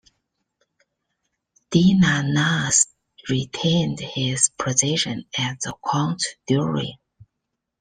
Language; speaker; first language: English; non-native, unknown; Chinese